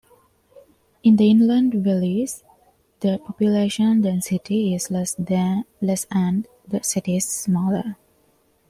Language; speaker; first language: English; non-native, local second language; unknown